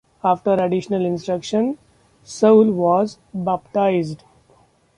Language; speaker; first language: English; non-native, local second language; Marathi